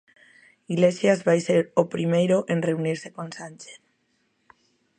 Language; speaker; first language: Galician; native; Galician